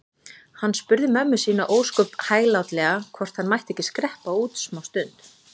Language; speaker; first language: Icelandic; native; Icelandic